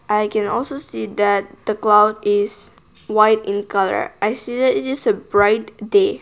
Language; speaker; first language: English; non-native, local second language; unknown